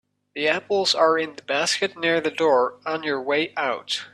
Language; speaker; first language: English; native; English